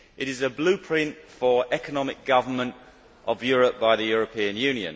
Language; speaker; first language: English; native; English